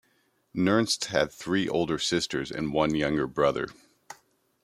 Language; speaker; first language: English; native; English